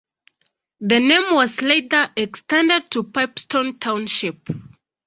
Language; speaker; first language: English; non-native, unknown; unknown